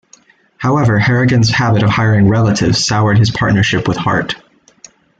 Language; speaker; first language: English; native; English